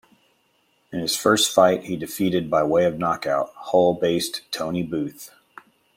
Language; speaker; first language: English; native; English